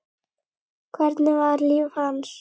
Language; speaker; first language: Icelandic; native; Icelandic